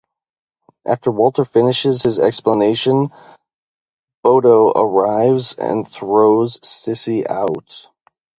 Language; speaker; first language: English; native; English